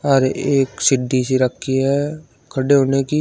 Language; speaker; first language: Hindi; native; Hindi